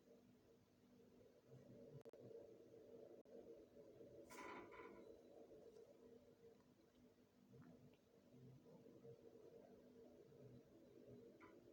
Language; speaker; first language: Hausa; native; Hausa